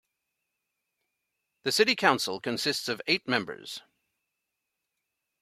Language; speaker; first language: English; native; English